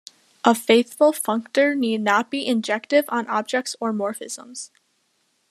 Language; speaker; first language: English; native; English